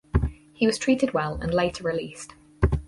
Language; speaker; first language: English; native; English